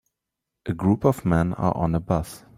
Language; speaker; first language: English; non-native, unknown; German